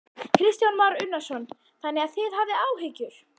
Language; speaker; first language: Icelandic; native; Icelandic